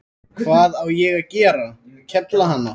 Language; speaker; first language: Icelandic; native; Icelandic